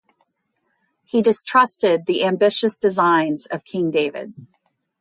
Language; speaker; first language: English; native; English